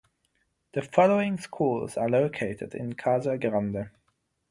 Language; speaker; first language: English; non-native, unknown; German